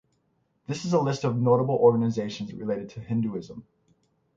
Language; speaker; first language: English; native; English